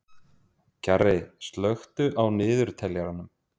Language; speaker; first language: Icelandic; native; Icelandic